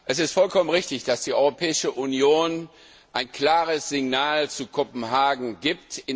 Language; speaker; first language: German; non-native, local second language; Luxembourgish